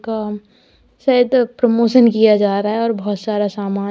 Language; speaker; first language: Hindi; native; Hindi